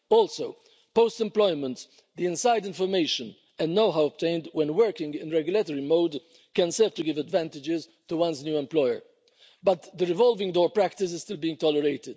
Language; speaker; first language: English; non-native, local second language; Maltese